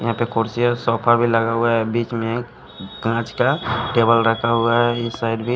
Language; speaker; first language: Hindi; non-native, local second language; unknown